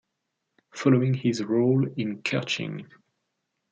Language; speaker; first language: English; non-native, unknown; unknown